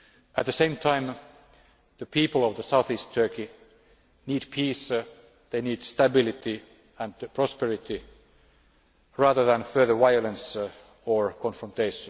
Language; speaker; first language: English; non-native, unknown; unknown